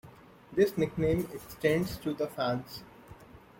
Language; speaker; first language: English; non-native, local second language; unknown